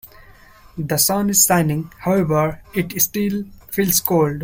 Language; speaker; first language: English; non-native, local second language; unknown